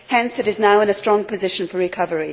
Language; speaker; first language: English; native; English